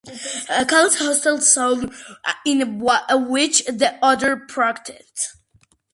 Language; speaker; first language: English; non-native, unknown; Georgian